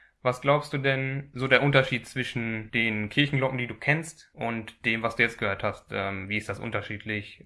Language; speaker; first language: German; native; German